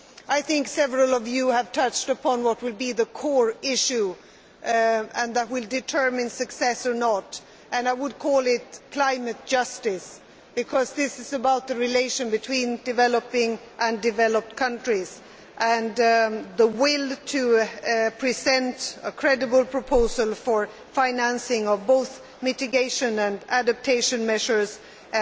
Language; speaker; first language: English; non-native, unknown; Swedish